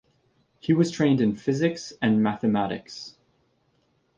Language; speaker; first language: English; native; English